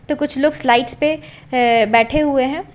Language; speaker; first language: Hindi; native; Hindi